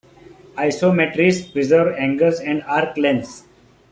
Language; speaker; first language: English; non-native, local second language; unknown